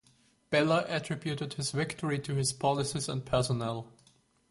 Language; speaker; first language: English; native; English